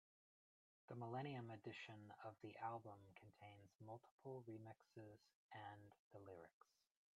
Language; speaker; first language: English; native; English